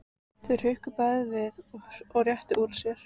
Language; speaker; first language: Icelandic; native; Icelandic